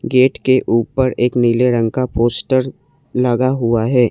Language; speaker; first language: Hindi; non-native, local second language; Assamese